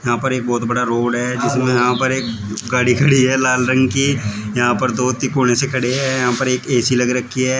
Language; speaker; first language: Hindi; native; Hindi